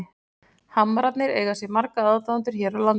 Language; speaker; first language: Icelandic; native; Icelandic